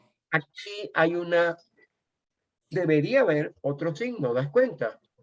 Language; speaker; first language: Spanish; native; Spanish